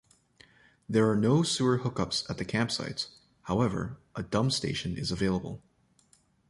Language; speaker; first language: English; native; English